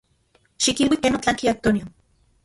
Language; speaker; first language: Central Puebla Nahuatl; non-native, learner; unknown